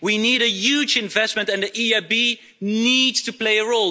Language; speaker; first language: English; non-native, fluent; Dutch